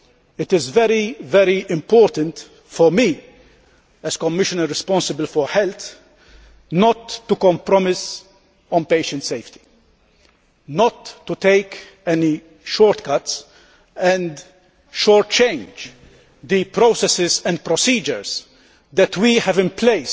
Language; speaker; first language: English; non-native, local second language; Maltese